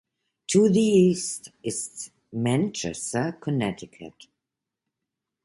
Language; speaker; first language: English; non-native, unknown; German